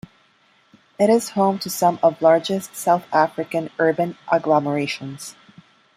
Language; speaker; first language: English; non-native, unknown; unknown